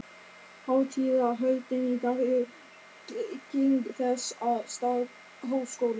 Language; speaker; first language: Icelandic; non-native, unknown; German